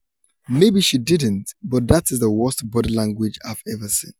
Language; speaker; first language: English; non-native, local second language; Yoruba